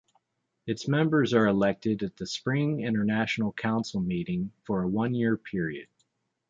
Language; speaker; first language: English; native; English